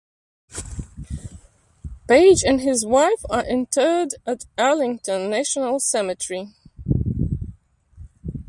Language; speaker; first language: English; native; English